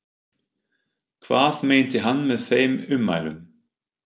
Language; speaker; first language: Icelandic; non-native, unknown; German